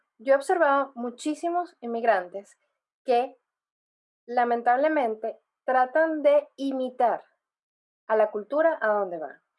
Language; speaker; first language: Spanish; native; Spanish